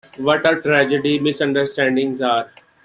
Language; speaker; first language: English; native; English